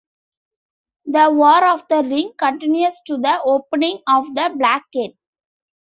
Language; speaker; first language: English; non-native, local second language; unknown